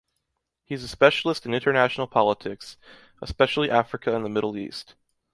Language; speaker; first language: English; native; English